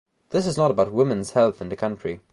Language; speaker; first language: English; native; English